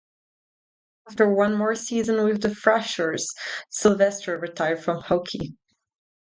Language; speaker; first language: English; non-native, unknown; Italian